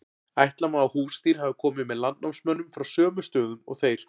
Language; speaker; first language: Icelandic; native; Icelandic